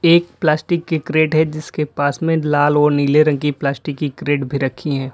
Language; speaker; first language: Hindi; native; Hindi